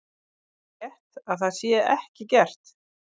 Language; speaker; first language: Icelandic; native; Icelandic